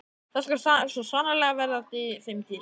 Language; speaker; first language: Icelandic; native; Icelandic